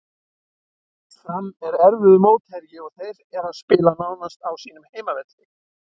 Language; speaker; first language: Icelandic; native; Icelandic